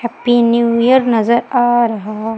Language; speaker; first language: Hindi; native; Hindi